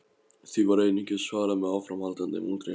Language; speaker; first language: Icelandic; non-native, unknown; Polish